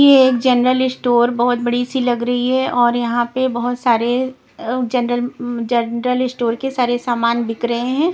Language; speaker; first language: Hindi; non-native, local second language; Punjabi